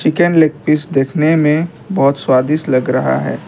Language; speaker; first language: Hindi; non-native, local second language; Assamese